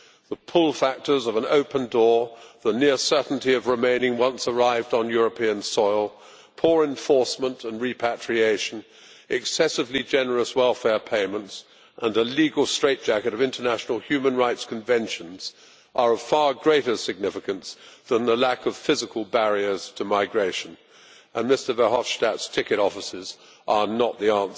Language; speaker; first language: English; native; English